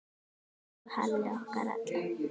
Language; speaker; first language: Icelandic; native; Icelandic